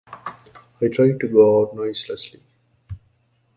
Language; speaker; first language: English; native; English